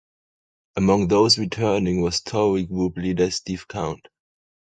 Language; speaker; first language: English; non-native, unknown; German